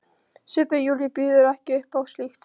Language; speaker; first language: Icelandic; non-native, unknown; Polish